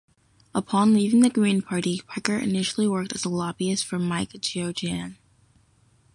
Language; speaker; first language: English; native; English